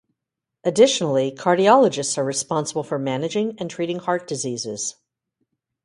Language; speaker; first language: English; native; English